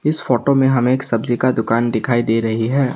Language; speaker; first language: Hindi; non-native, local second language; Assamese